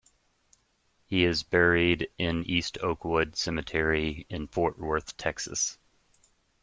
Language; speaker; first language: English; native; English